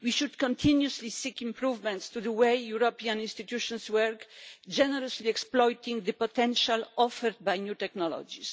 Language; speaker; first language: English; non-native, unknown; Polish